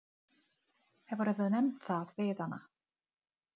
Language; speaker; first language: Icelandic; non-native, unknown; Czech